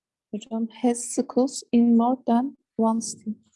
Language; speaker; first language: English; non-native, learner; Turkish